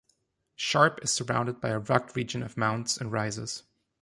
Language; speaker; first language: English; non-native, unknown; German